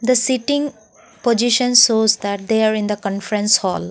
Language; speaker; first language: English; non-native, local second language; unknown